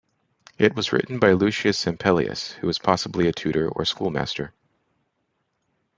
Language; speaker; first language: English; native; English